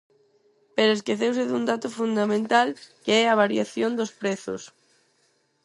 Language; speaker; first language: Galician; non-native, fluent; Spanish